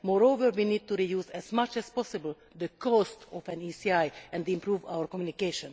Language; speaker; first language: English; non-native, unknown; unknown